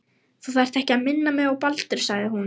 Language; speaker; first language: Icelandic; non-native, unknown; Lithuanian